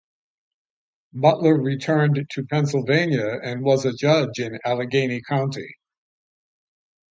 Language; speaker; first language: English; native; English